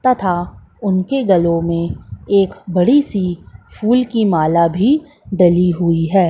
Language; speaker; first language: Hindi; native; Hindi